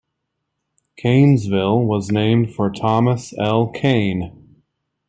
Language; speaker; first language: English; native; English